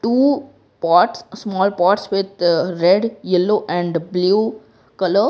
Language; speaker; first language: English; non-native, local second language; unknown